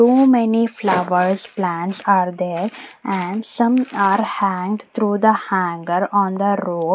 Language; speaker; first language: English; non-native, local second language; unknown